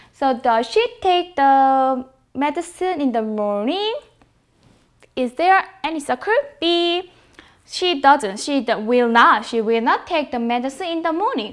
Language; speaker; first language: English; non-native, fluent; Korean